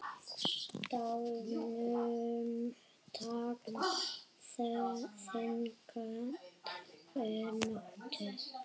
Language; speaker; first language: Icelandic; native; Icelandic